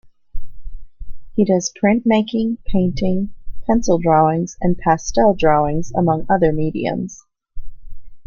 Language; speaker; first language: English; native; English